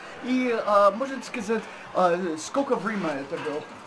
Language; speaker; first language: Russian; non-native, learner; English